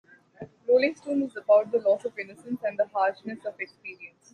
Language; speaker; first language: English; non-native, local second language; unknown